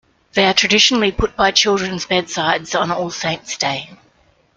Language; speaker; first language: English; native; English